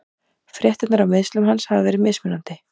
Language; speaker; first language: Icelandic; native; Icelandic